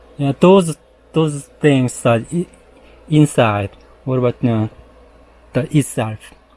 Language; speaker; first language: English; non-native, learner; Korean